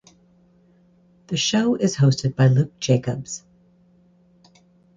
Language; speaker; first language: English; native; English